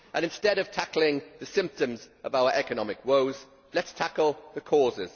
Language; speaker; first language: English; native; English